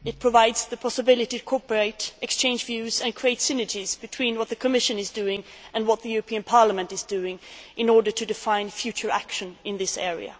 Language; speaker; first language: English; non-native, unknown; Swedish